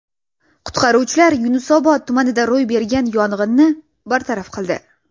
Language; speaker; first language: Uzbek; non-native, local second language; Russian